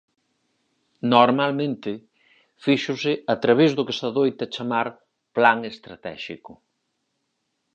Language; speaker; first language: Galician; native; Galician